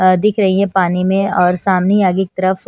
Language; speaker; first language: Hindi; non-native, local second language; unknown